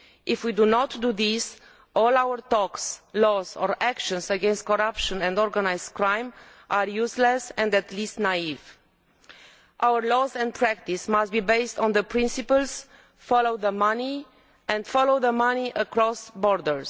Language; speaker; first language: English; non-native, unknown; Romanian